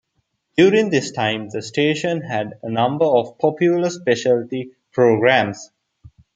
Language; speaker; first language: English; non-native, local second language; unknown